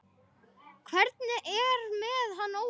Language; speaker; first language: Icelandic; native; Icelandic